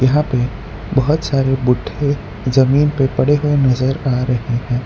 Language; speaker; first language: Hindi; non-native, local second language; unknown